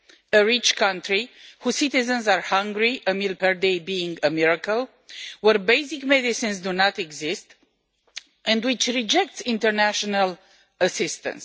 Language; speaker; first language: English; non-native, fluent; Romanian